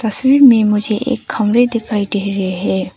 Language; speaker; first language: Hindi; non-native, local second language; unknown